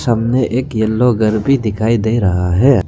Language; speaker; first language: Hindi; non-native, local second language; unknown